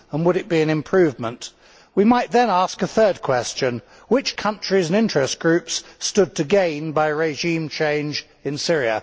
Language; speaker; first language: English; native; English